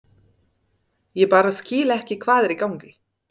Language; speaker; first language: Icelandic; non-native, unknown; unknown